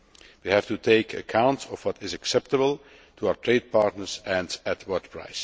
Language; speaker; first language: English; non-native, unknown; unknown